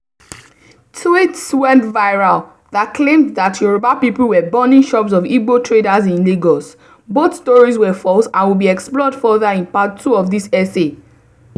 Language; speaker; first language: English; non-native, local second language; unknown